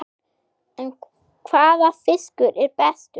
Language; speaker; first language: Icelandic; non-native, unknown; German